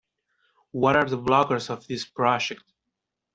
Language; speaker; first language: English; non-native, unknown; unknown